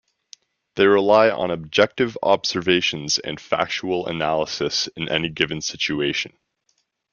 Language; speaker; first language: English; native; English